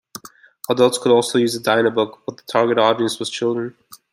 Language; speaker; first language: English; native; English